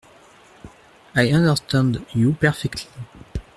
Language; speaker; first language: English; non-native, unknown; French